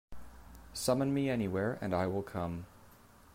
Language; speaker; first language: English; native; English